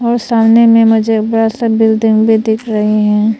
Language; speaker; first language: Hindi; non-native, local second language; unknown